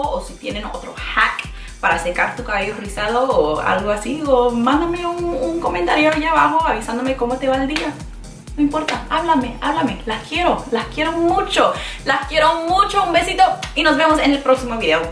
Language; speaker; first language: Spanish; early bilingual, other home language; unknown